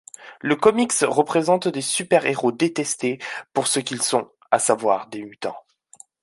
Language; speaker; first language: French; native; French